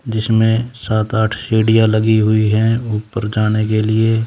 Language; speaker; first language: Hindi; native; Hindi